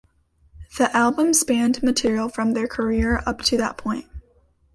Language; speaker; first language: English; native; English